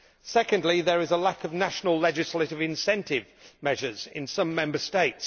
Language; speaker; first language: English; native; English